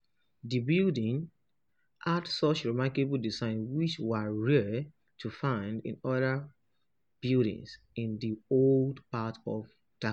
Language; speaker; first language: English; non-native, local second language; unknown